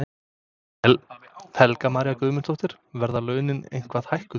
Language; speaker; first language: Icelandic; non-native, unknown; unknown